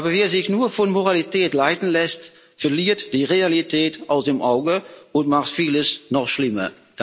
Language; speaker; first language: German; non-native, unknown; Dutch